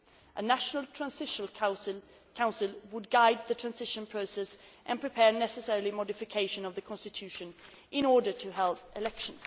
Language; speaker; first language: English; non-native, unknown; Swedish